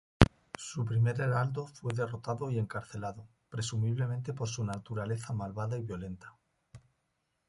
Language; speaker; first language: Spanish; native; Spanish